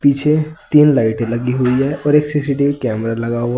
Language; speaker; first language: Hindi; native; Hindi